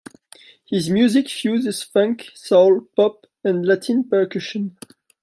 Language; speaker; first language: English; non-native, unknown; French